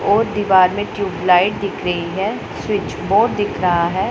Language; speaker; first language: Hindi; non-native, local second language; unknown